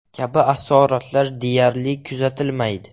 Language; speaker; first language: Uzbek; non-native, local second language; Russian